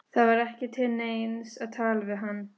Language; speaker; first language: Icelandic; non-native, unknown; Spanish